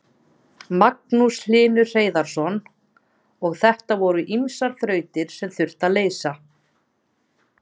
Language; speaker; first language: Icelandic; native; Icelandic